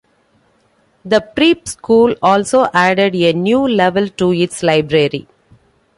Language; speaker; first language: English; non-native, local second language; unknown